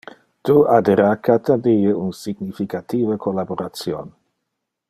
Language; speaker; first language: Interlingua; non-native, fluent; Dutch